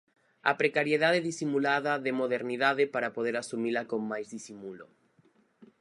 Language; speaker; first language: Galician; native; Galician